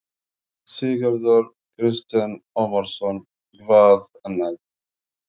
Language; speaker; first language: Icelandic; non-native, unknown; Arabic